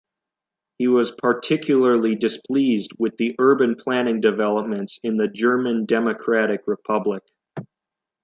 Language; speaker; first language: English; native; English